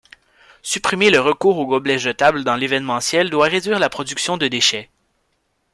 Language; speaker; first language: French; native; French